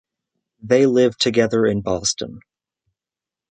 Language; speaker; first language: English; native; English